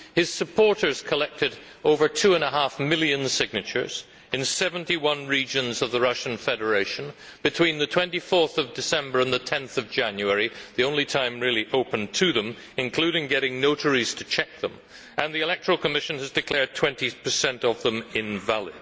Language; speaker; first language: English; native; English